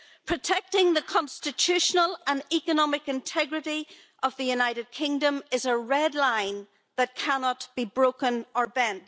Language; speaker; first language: English; native; English